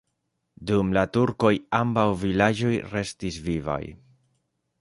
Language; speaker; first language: Esperanto; non-native, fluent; Spanish